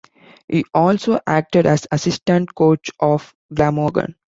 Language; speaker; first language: English; non-native, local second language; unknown